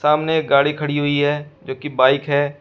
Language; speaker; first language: Hindi; native; Hindi